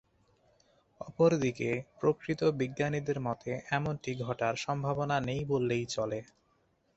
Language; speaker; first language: Bangla; non-native, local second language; Chittagonian